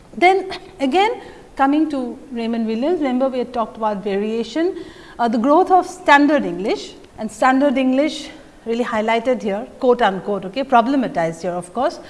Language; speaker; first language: English; non-native, local second language; Assamese